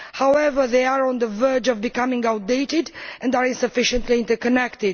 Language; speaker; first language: English; non-native, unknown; Romanian